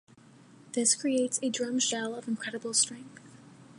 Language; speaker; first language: English; native; English